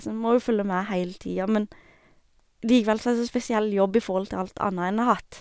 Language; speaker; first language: Norwegian; native; Norwegian